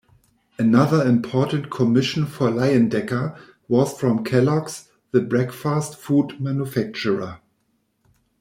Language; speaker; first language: English; non-native, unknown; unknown